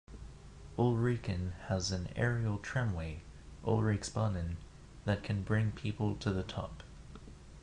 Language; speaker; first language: English; non-native, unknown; Japanese